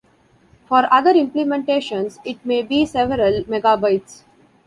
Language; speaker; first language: English; non-native, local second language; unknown